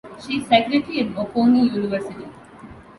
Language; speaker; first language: English; non-native, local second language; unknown